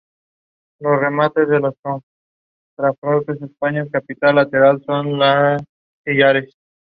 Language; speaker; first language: English; non-native, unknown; Spanish